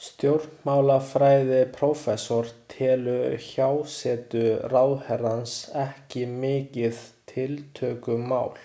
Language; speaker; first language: Icelandic; non-native, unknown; Chinese